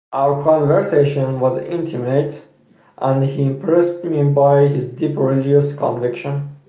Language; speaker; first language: English; non-native, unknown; Persian